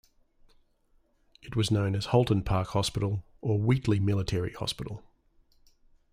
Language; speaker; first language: English; native; English